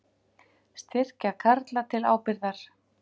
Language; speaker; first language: Icelandic; native; Icelandic